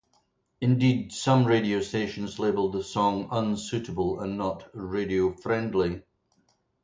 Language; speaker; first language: English; native; English